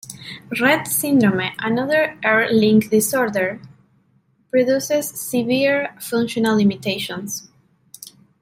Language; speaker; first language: English; non-native, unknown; Spanish